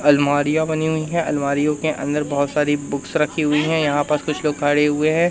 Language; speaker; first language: Hindi; native; Hindi